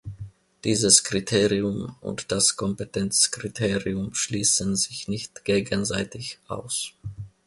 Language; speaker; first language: German; non-native, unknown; Finnish